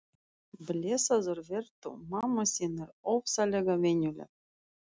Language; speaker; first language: Icelandic; non-native, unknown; Russian